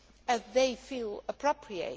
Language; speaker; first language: English; non-native, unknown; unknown